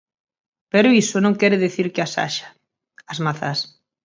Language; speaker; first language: Galician; native; Galician